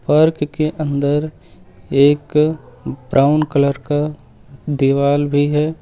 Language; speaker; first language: Hindi; native; Hindi